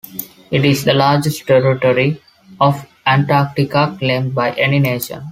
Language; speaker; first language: English; non-native, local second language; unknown